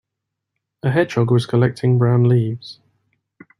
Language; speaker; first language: English; native; English